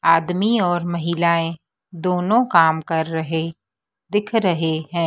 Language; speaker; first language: Hindi; native; Hindi